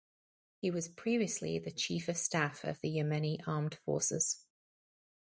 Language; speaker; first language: English; native; English